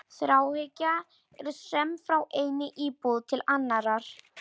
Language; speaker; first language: Icelandic; non-native, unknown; Polish